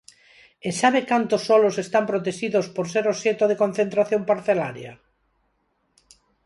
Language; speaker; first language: Galician; non-native, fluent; Spanish